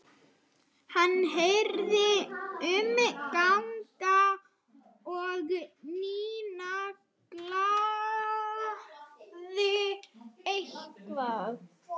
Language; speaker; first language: Icelandic; non-native, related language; Swedish